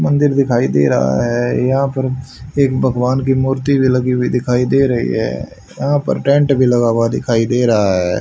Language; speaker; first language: Hindi; native; Hindi